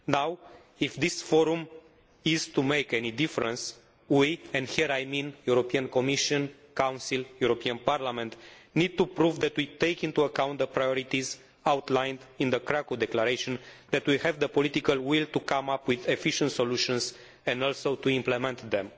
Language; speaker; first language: English; non-native, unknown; Romanian